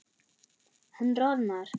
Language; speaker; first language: Icelandic; non-native, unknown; German